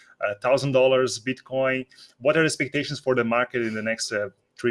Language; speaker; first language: English; non-native, fluent; Portuguese